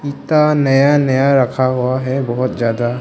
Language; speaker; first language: Hindi; non-native, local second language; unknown